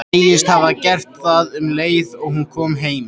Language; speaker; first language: Icelandic; native; Icelandic